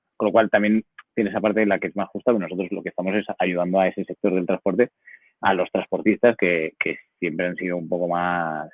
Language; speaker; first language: Spanish; native; Spanish